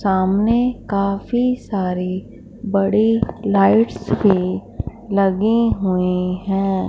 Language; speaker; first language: Hindi; non-native, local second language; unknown